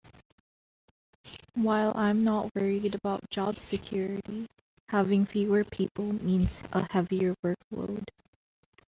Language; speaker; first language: English; native; English